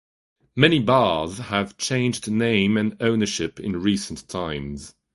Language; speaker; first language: English; non-native, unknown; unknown